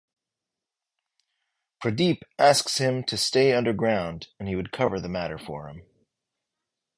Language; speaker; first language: English; native; English